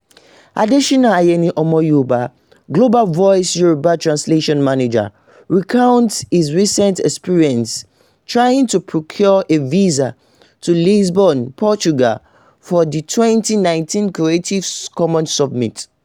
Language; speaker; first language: English; non-native, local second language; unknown